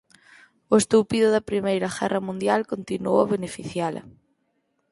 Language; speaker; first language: Galician; native; Galician